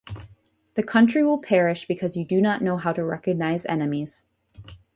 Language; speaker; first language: English; native; English